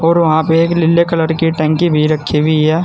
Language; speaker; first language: Hindi; native; Hindi